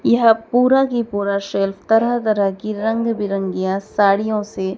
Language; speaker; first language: Hindi; native; Hindi